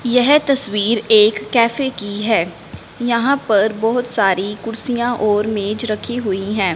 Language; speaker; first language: Hindi; non-native, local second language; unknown